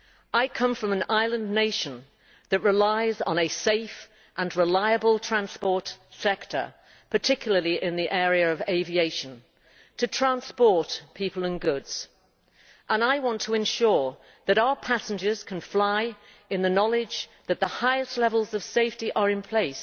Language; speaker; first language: English; native; English